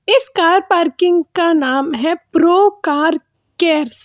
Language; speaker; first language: Hindi; non-native, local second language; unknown